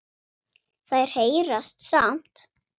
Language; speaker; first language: Icelandic; non-native, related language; Swedish